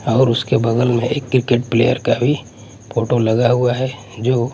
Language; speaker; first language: Hindi; non-native, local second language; Punjabi